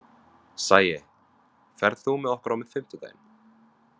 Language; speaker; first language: Icelandic; non-native, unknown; Vietnamese